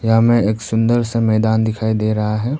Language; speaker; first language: Hindi; non-native, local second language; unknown